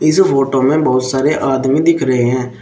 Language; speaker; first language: Hindi; native; Hindi